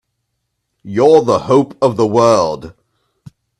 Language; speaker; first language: English; native; English